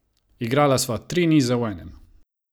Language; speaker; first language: Slovenian; non-native, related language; Croatian